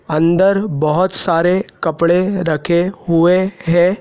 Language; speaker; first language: Hindi; native; Hindi